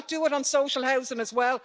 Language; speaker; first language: English; native; English